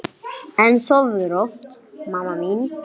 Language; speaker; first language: Icelandic; non-native, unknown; English